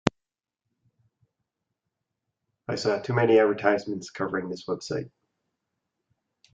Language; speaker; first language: English; native; English